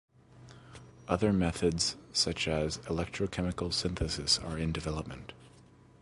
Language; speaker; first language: English; native; English